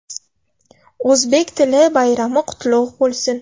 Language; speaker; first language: Uzbek; non-native, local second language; Russian